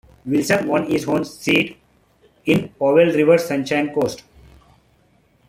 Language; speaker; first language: English; non-native, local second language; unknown